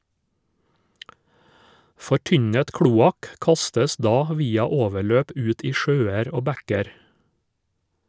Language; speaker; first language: Norwegian; native; Norwegian